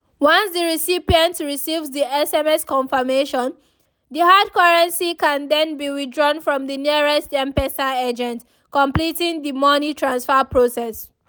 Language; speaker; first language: English; non-native, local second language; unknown